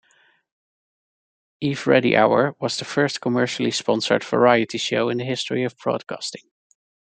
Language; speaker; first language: English; non-native, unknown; Dutch